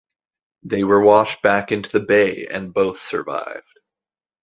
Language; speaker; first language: English; native; English